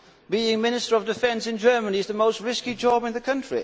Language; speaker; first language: English; non-native, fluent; Dutch